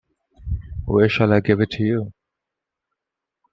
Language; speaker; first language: English; non-native, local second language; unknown